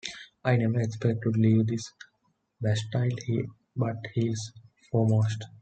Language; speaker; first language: English; non-native, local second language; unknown